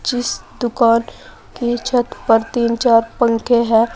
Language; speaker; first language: Hindi; native; Hindi